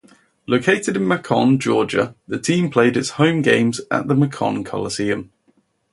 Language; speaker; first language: English; native; English